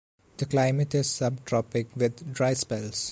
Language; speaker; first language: English; non-native, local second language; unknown